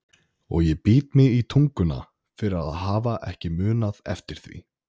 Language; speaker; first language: Icelandic; native; Icelandic